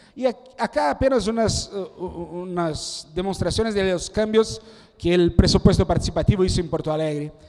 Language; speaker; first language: Spanish; non-native, related language; Portuguese